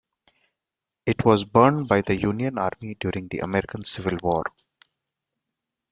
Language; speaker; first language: English; non-native, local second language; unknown